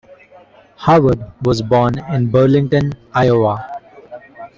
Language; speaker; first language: English; non-native, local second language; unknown